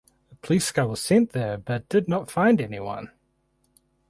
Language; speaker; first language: English; native; English